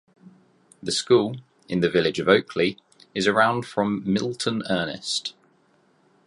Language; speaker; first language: English; native; English